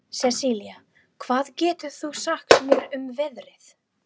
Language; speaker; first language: Icelandic; non-native, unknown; English